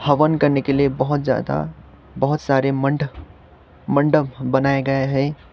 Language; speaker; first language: Hindi; non-native, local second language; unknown